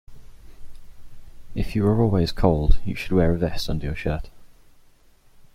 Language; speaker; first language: English; native; English